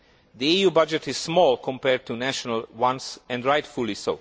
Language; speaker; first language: English; non-native, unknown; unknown